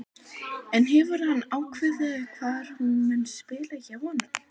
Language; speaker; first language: Icelandic; native; Icelandic